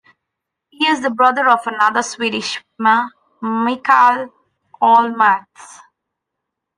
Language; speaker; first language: English; non-native, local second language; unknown